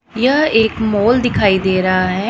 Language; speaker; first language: Hindi; non-native, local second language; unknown